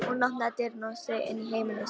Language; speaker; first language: Icelandic; non-native, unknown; Polish